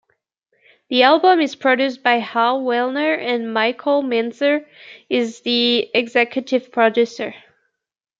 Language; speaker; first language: English; native; English